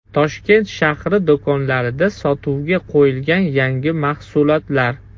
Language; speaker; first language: Uzbek; non-native, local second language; Russian